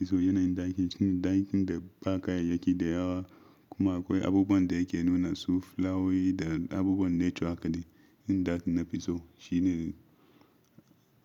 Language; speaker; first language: Hausa; non-native, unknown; Yoruba